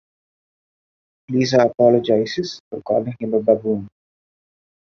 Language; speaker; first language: English; non-native, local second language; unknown